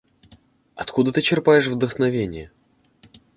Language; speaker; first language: Russian; native; Russian